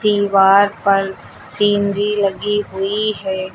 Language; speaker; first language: Hindi; native; Hindi